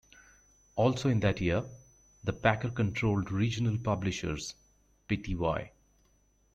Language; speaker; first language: English; native; English